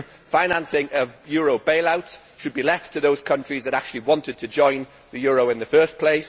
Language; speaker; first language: English; native; English